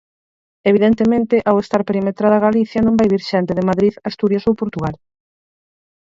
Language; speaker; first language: Galician; native; Galician